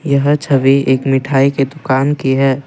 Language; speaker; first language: Hindi; non-native, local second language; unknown